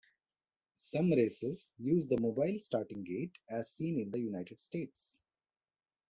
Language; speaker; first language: English; non-native, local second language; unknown